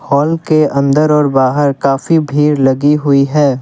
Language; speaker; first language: Hindi; non-native, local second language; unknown